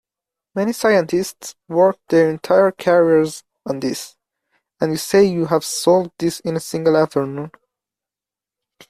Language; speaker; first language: English; non-native, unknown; Persian